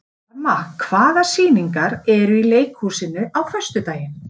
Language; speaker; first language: Icelandic; native; Icelandic